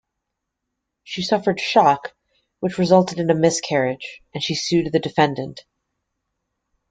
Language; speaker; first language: English; native; English